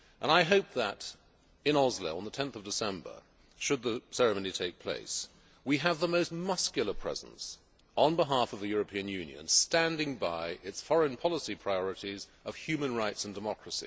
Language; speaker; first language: English; native; English